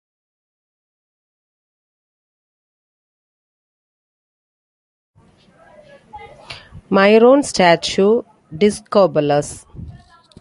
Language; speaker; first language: English; non-native, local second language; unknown